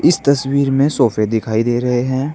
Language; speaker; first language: Hindi; native; Hindi